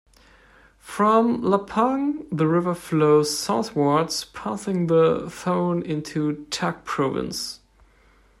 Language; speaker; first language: English; non-native, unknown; German